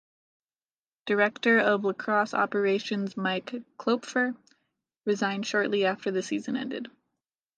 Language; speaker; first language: English; native; English